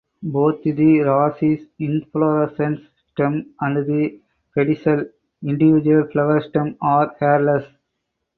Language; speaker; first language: English; non-native, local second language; Tamil